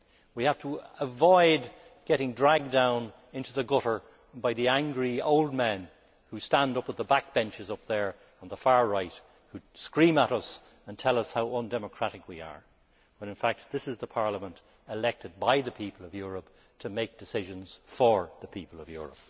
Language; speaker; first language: English; native; English